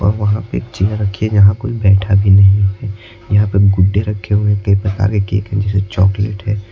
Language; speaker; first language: Hindi; native; Hindi